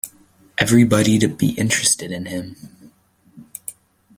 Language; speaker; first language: English; native; English